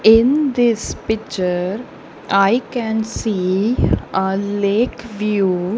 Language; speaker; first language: English; non-native, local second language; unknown